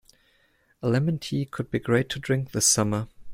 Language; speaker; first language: English; non-native, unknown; German